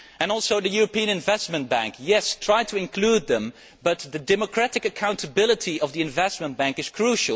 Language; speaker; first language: English; non-native, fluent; Dutch